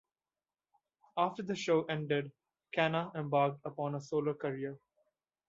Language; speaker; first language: English; non-native, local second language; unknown